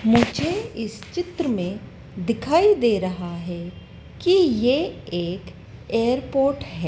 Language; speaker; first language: Hindi; native; Hindi